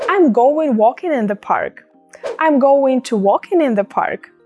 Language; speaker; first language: English; non-native, fluent; Russian